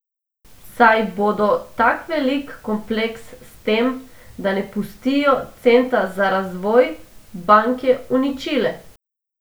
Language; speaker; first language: Slovenian; non-native, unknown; Macedonian